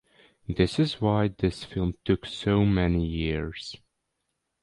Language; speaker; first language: English; non-native, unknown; Serbian